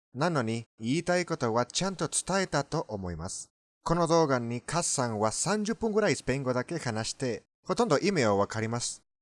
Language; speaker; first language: Japanese; non-native, fluent; Spanish